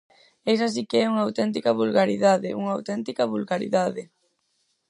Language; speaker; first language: Galician; non-native, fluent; Spanish